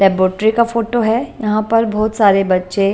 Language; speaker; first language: Hindi; non-native, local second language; Punjabi